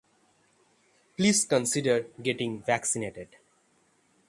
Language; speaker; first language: English; non-native, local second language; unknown